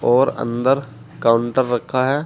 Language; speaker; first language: Hindi; native; Hindi